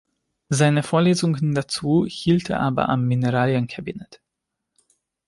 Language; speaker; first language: German; non-native, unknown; Hungarian